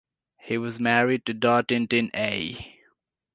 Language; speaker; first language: English; non-native, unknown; Nepali